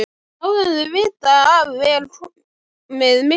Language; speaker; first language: Icelandic; native; Icelandic